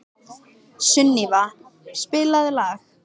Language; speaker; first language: Icelandic; native; Icelandic